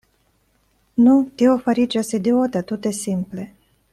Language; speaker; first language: Esperanto; non-native, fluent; Russian